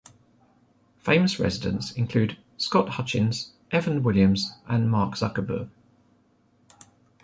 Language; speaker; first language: English; native; English